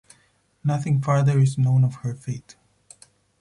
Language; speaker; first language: English; non-native, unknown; Spanish